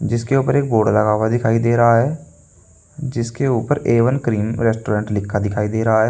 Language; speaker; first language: Hindi; native; Hindi